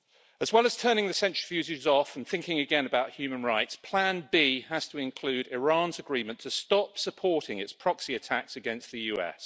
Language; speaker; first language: English; native; English